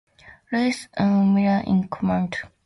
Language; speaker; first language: English; native; English